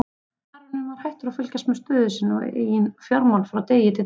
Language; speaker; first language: Icelandic; native; Icelandic